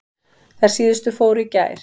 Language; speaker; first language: Icelandic; native; Icelandic